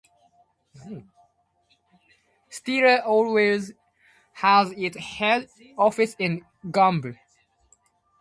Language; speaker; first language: English; non-native, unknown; Japanese